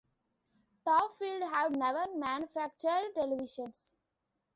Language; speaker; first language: English; non-native, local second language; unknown